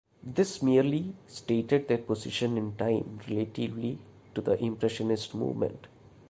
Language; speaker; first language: English; non-native, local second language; Malayalam